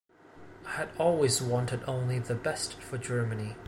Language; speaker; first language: English; non-native, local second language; Cantonese